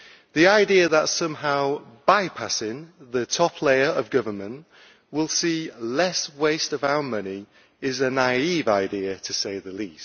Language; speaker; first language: English; native; English